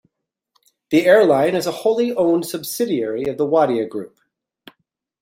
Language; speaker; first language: English; native; English